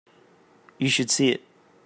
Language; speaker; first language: English; native; English